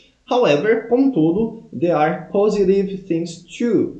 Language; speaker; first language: English; non-native, fluent; Portuguese